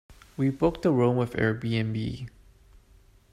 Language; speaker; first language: English; non-native, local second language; Cantonese